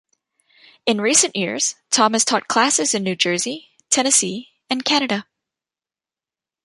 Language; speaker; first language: English; native; English